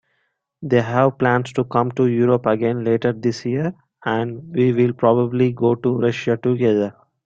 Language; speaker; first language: English; non-native, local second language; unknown